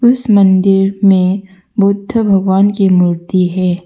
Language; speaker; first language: Hindi; non-native, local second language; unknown